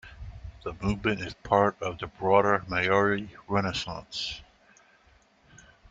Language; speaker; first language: English; native; English